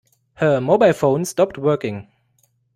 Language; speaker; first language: English; non-native, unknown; German